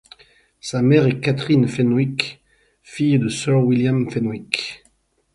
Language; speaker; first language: French; native; French